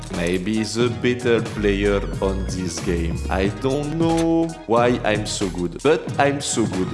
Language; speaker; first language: English; non-native, learner; French